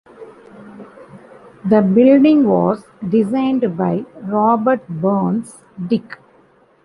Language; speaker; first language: English; non-native, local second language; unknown